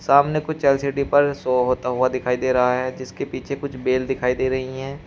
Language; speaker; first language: Hindi; native; Hindi